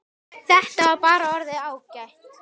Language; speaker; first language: Icelandic; native; Icelandic